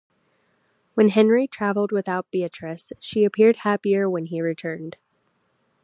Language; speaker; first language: English; native; English